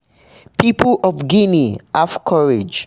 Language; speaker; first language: English; non-native, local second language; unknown